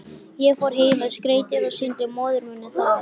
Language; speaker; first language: Icelandic; native; Icelandic